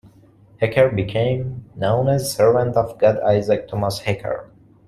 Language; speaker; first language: English; non-native, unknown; Persian